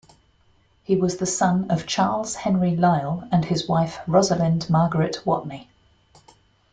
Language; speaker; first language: English; native; English